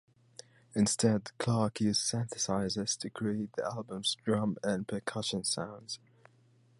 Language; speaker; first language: English; native; English